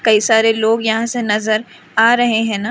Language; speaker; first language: Hindi; native; Hindi